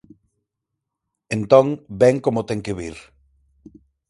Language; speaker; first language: Galician; non-native, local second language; Spanish